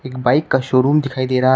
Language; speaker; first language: Hindi; native; Hindi